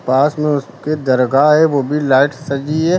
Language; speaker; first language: Hindi; native; Hindi